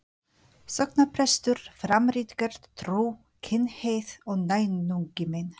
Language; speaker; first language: Icelandic; non-native, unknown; Polish